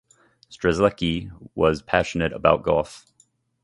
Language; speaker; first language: English; native; English